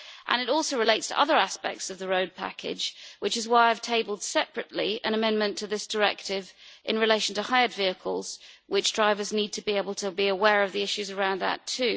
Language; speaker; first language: English; native; English